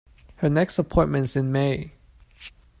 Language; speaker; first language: English; non-native, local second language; Cantonese